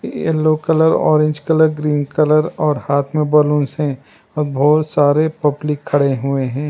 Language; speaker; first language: Hindi; non-native, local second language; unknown